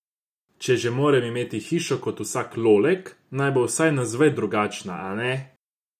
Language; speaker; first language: Slovenian; non-native, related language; Croatian